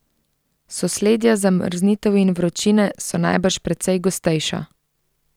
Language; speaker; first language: Slovenian; native; Slovenian